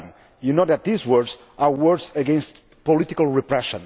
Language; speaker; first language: English; non-native, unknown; Portuguese